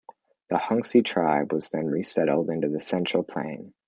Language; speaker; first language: English; native; English